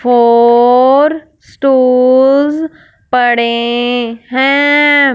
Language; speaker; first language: Hindi; non-native, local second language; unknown